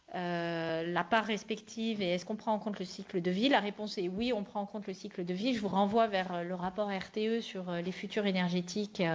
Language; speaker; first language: French; native; French